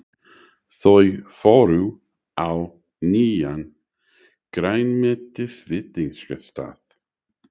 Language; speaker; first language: Icelandic; non-native, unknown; English